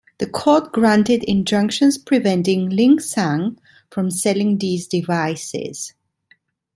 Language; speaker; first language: English; non-native, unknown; Italian